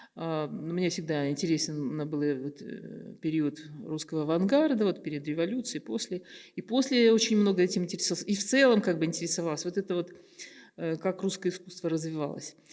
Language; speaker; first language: Russian; native; Russian